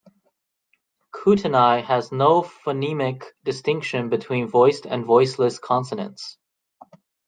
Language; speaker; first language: English; native; English